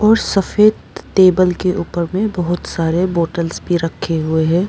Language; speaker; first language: Hindi; non-native, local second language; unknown